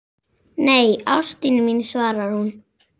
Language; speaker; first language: Icelandic; native; Icelandic